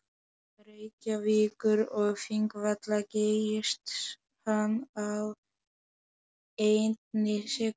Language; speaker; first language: Icelandic; non-native, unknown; Polish